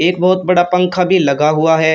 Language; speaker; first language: Hindi; native; Hindi